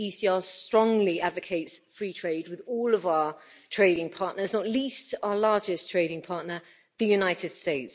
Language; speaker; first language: English; native; English